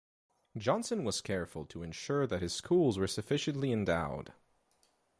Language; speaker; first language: English; native; English